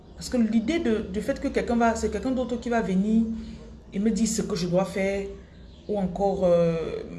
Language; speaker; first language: French; non-native, local second language; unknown